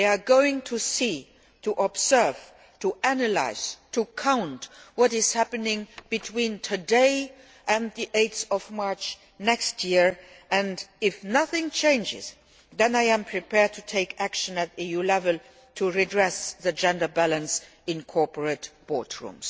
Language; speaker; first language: English; non-native, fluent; Luxembourgish